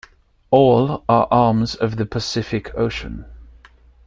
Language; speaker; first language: English; non-native, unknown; German